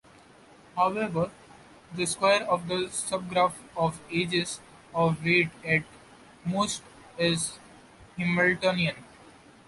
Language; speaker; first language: English; non-native, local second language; Marathi